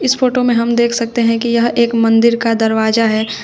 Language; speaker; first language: Hindi; native; Hindi